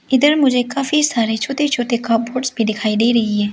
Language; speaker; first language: Hindi; early bilingual, other home language; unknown